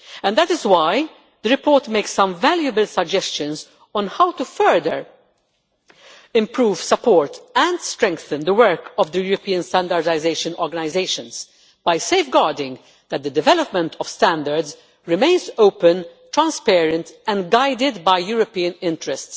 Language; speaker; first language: English; non-native, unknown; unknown